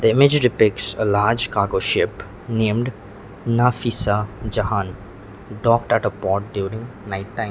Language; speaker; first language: English; non-native, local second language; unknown